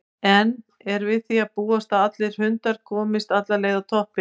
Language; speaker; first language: Icelandic; native; Icelandic